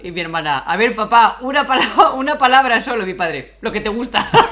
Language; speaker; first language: Spanish; native; Spanish